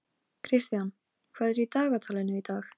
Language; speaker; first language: Icelandic; non-native, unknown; Polish